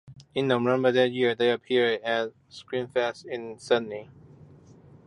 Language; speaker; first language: English; non-native, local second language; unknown